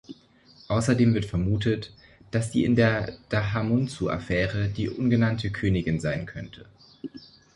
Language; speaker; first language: German; native; German